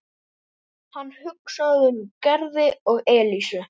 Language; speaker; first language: Icelandic; native; Icelandic